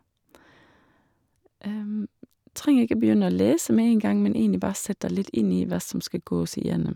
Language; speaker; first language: Norwegian; non-native, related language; Danish